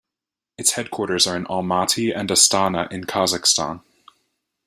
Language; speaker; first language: English; native; English